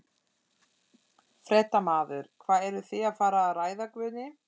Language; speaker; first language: Icelandic; non-native, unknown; German